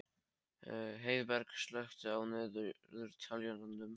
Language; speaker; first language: Icelandic; non-native, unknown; Polish